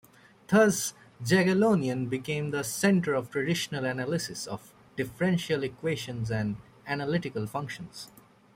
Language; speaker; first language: English; native; English